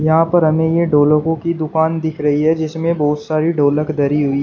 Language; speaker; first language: Hindi; native; Hindi